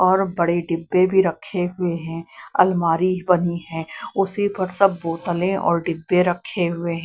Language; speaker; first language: Hindi; non-native, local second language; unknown